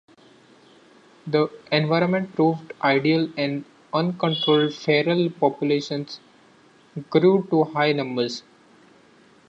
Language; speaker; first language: English; non-native, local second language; Marathi